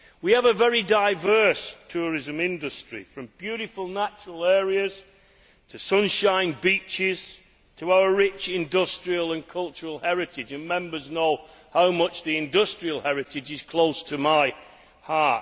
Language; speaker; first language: English; native; English